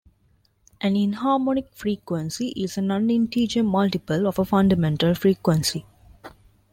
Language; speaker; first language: English; non-native, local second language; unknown